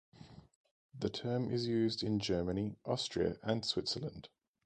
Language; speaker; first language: English; native; English